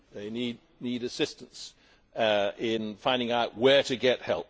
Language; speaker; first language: English; native; English